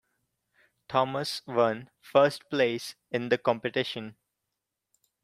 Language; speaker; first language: English; non-native, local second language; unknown